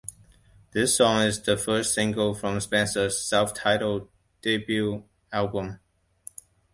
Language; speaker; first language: English; non-native, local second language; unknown